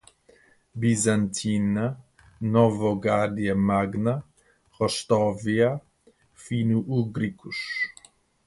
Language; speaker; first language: Portuguese; non-native, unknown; English